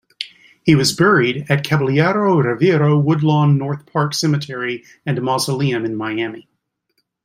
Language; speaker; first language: English; native; English